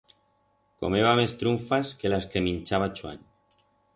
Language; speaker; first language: Aragonese; non-native, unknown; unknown